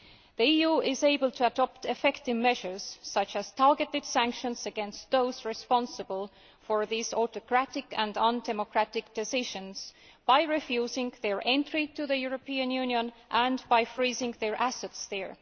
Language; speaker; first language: English; non-native, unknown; Estonian